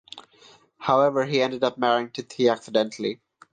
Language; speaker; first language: English; non-native, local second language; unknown